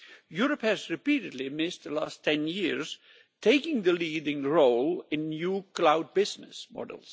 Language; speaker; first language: English; non-native, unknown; Dutch